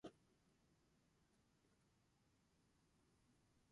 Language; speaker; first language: English; non-native, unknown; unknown